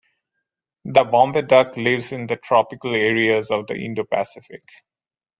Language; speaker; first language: English; non-native, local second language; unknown